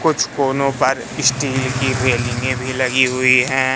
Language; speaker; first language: Hindi; native; Hindi